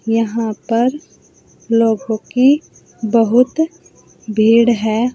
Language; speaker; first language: Hindi; native; Hindi